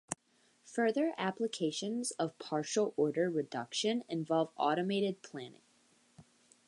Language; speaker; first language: English; native; English